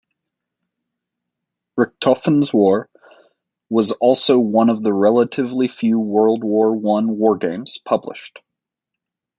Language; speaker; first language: English; native; English